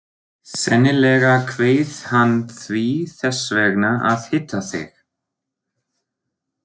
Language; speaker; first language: Icelandic; non-native, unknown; German